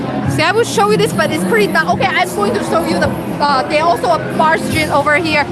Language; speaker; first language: English; non-native, fluent; Chinese